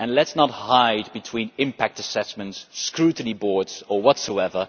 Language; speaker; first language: English; non-native, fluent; Dutch